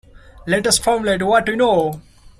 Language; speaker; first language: English; non-native, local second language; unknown